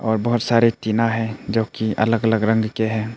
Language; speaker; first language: Hindi; non-native, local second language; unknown